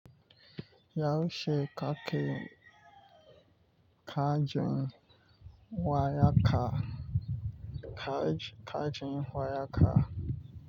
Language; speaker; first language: Hausa; non-native, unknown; Yoruba